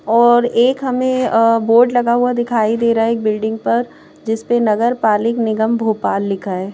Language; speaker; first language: Hindi; native; Hindi